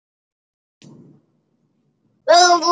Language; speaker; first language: Icelandic; non-native, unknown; Polish